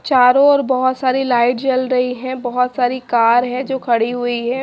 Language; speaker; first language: Hindi; native; Hindi